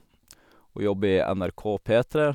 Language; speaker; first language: Norwegian; native; Norwegian